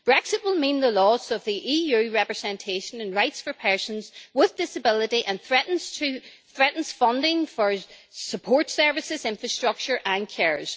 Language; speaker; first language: English; native; English